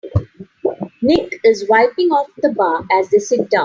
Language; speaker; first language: English; non-native, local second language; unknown